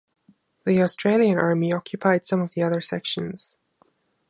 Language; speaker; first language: English; non-native, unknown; German